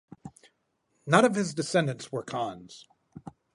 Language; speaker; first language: English; native; English